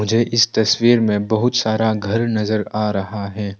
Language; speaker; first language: Hindi; non-native, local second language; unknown